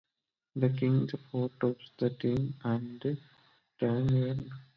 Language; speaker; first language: English; non-native, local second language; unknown